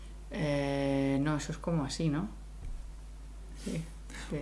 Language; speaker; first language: Spanish; native; Spanish